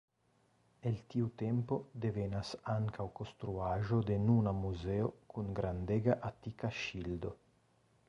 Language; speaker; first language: Esperanto; non-native, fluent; Italian